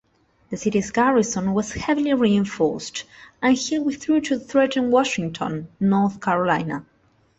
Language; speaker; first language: English; non-native, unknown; Spanish